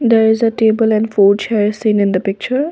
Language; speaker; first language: English; non-native, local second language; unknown